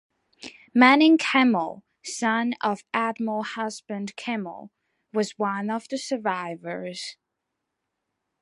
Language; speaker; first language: English; non-native, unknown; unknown